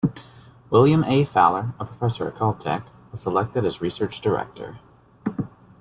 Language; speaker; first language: English; native; English